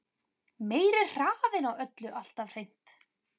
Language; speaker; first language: Icelandic; native; Icelandic